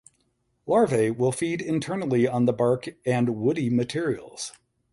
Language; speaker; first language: English; native; English